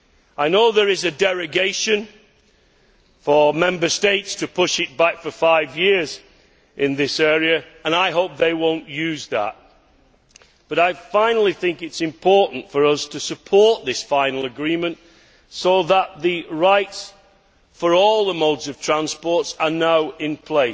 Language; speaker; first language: English; native; English